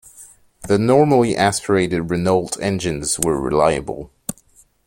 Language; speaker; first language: English; non-native, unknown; French